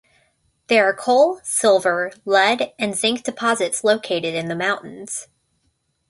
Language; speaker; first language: English; native; English